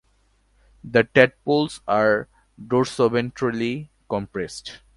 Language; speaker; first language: English; non-native, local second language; Bangla